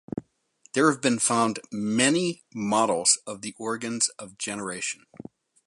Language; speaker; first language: English; native; English